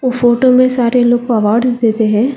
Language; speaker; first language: Hindi; non-native, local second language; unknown